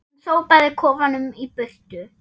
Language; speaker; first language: Icelandic; non-native, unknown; German